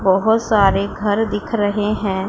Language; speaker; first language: Hindi; non-native, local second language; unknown